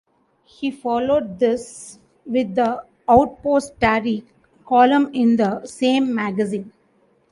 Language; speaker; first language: English; non-native, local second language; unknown